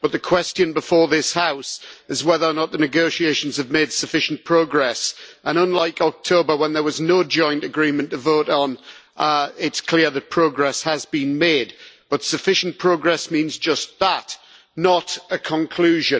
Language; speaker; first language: English; native; English